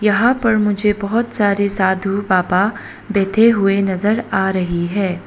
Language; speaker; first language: Hindi; non-native, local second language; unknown